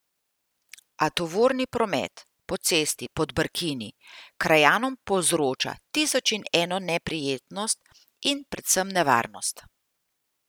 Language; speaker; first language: Slovenian; native; Slovenian